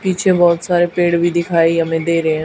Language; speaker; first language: Hindi; native; Hindi